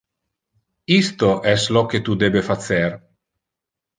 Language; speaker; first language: Interlingua; non-native, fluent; Italian